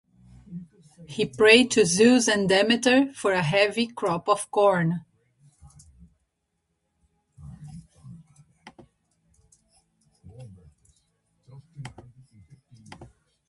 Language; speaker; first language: English; non-native, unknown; Portuguese